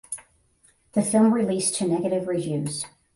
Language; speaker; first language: English; native; English